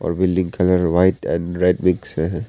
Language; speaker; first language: Hindi; non-native, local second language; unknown